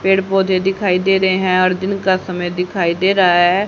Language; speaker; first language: Hindi; native; Hindi